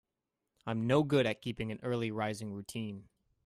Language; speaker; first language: English; native; English